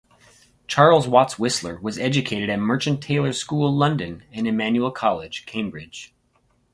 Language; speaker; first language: English; native; English